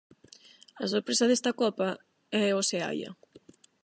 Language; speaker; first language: Galician; non-native, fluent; Spanish